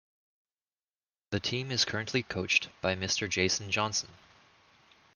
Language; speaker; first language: English; native; English